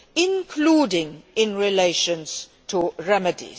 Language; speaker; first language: English; non-native, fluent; Luxembourgish